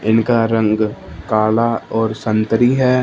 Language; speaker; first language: Hindi; non-native, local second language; Punjabi